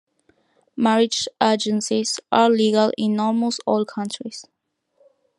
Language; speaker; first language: English; non-native, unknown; Spanish